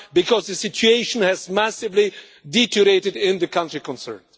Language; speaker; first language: English; non-native, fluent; Czech